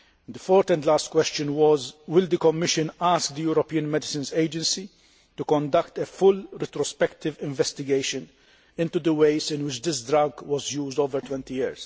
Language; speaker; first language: English; non-native, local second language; Maltese